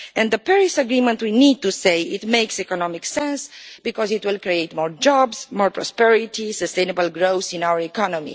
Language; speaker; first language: English; non-native, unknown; Romanian